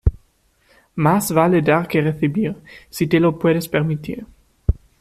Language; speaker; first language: Spanish; non-native, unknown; German